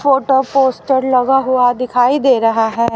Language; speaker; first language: Hindi; native; Hindi